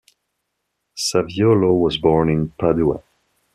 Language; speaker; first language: English; non-native, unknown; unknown